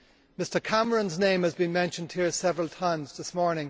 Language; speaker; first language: English; native; English